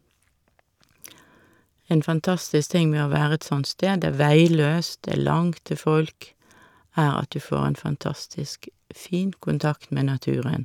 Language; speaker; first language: Norwegian; native; Norwegian